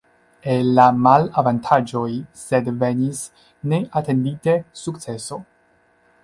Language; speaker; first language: Esperanto; non-native, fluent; Chinese